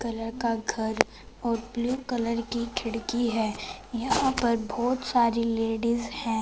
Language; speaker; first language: Hindi; non-native, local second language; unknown